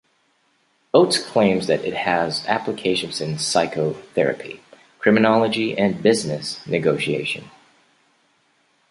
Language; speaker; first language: English; non-native, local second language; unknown